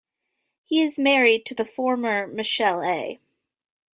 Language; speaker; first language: English; native; English